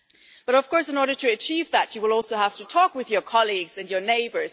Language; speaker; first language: English; non-native, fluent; German